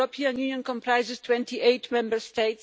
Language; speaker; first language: English; non-native, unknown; Polish